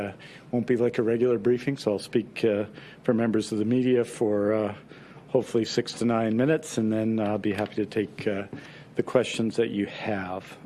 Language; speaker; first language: English; native; English